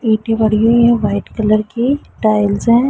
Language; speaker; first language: Hindi; non-native, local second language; Punjabi